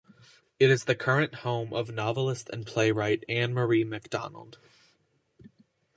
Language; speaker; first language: English; native; English